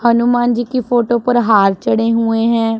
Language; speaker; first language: Hindi; non-native, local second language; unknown